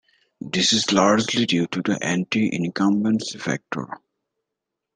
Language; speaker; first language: English; native; English